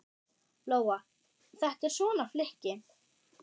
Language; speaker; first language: Icelandic; non-native, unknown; German